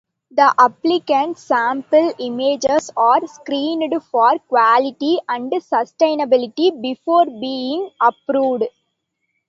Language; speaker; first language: English; non-native, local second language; Tamil